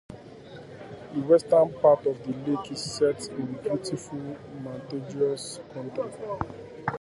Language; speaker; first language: English; native; English